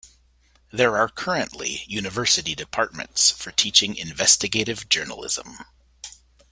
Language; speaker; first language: English; native; English